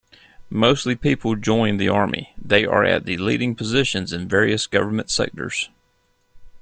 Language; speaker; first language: English; native; English